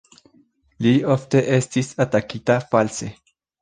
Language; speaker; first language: Esperanto; non-native, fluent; Spanish